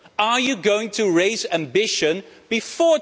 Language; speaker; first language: English; non-native, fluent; Dutch